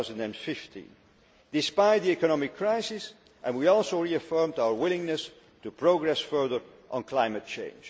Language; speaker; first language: English; non-native, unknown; Dutch